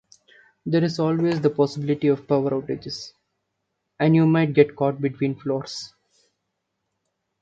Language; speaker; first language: English; non-native, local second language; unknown